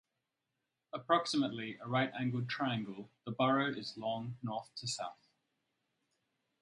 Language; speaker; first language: English; native; English